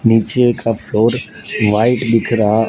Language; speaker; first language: Hindi; non-native, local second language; Gujarati